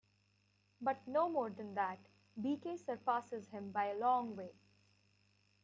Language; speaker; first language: English; non-native, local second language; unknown